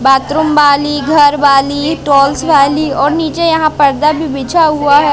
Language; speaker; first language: Hindi; native; Hindi